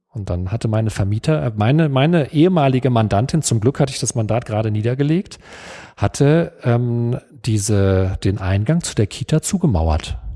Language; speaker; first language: German; native; German